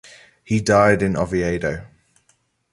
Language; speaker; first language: English; native; English